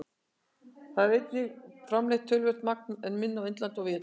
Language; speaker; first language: Icelandic; native; Icelandic